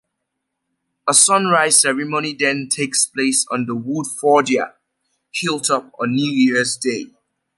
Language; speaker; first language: English; native; English